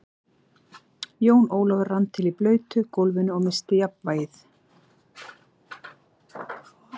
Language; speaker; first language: Icelandic; native; Icelandic